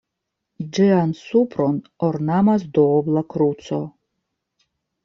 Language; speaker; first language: Esperanto; non-native, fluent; Russian